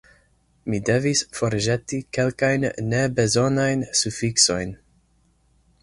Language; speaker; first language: Esperanto; non-native, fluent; English